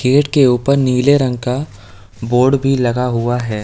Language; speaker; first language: Hindi; native; Hindi